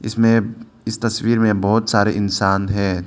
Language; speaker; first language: Hindi; non-native, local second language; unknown